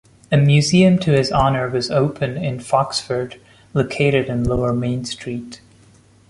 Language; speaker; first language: English; non-native, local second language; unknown